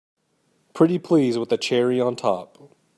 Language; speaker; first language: English; native; English